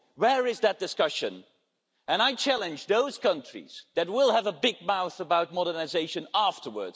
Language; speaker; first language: English; non-native, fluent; Dutch